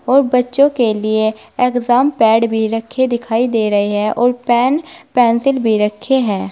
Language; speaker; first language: Hindi; native; Hindi